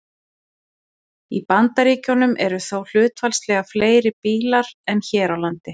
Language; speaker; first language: Icelandic; native; Icelandic